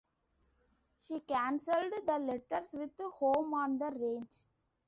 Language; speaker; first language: English; non-native, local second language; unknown